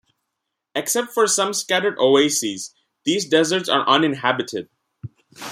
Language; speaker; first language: English; non-native, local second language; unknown